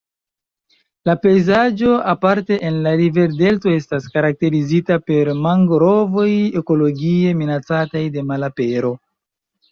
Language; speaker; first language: Esperanto; non-native, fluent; Chinese